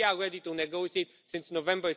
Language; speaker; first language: English; non-native, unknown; Romanian